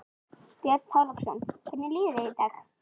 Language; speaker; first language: Icelandic; native; Icelandic